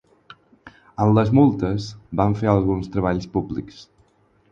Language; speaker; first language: Catalan; non-native, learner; Spanish